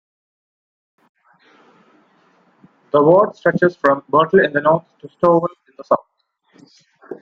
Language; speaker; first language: English; non-native, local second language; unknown